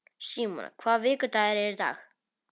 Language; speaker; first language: Icelandic; non-native, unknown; Polish